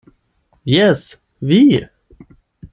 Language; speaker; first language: Esperanto; non-native, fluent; German